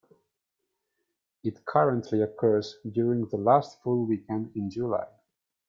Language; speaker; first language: English; non-native, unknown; Italian